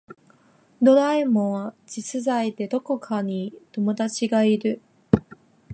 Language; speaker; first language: Japanese; non-native, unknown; Chinese